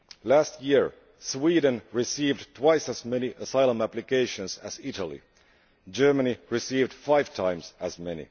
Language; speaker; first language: English; non-native, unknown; Finnish